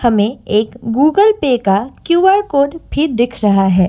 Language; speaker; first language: Hindi; non-native, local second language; Assamese